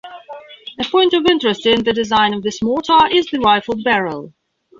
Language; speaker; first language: English; non-native, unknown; Belarusian